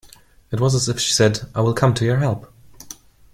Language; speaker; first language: English; non-native, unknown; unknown